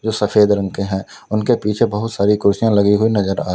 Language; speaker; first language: Hindi; native; Hindi